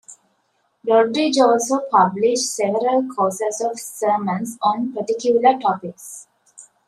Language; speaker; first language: English; native; English